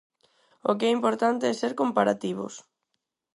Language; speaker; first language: Galician; non-native, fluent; Spanish